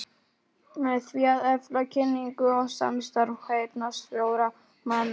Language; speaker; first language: Icelandic; non-native, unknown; Polish